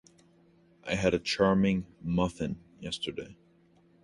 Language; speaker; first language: English; native; English